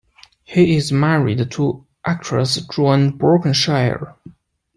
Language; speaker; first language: English; non-native, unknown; Chinese